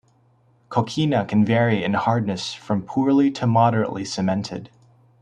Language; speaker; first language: English; native; English